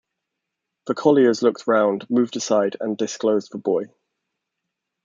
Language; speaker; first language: English; native; English